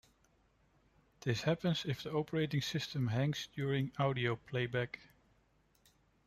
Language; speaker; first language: English; non-native, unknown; Dutch